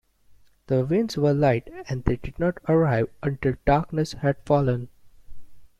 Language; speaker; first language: English; non-native, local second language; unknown